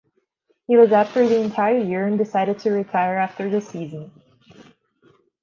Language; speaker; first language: English; non-native, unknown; Portuguese